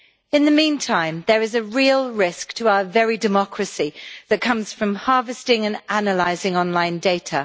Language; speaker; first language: English; native; English